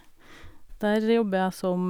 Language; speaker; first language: Norwegian; native; Norwegian